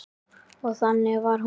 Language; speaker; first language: Icelandic; native; Icelandic